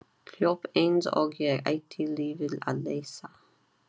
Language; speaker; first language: Icelandic; non-native, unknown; Chinese